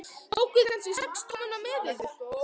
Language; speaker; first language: Icelandic; native; Icelandic